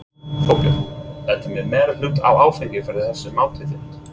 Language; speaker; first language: Icelandic; non-native, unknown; English